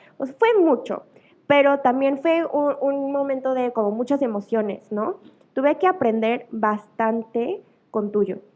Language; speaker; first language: Spanish; early bilingual, other home language; Korean